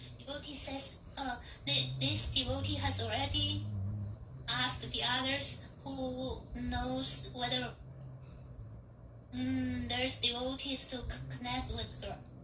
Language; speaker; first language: English; non-native, fluent; Chinese